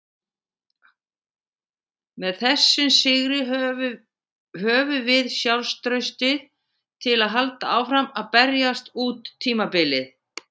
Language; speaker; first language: Icelandic; native; Icelandic